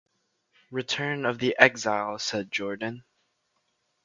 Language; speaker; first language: English; native; English